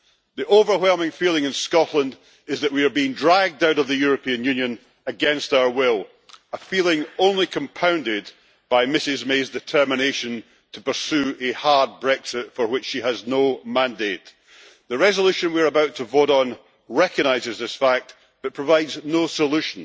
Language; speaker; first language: English; native; English